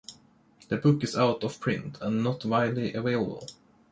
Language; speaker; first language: English; non-native, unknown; Swedish